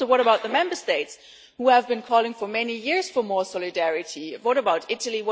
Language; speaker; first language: English; non-native, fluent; German